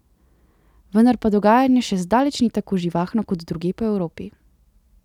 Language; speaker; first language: Slovenian; native; Slovenian